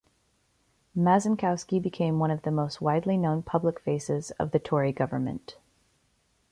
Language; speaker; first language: English; native; English